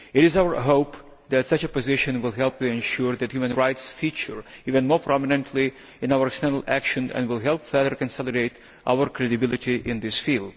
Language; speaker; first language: English; non-native, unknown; Lithuanian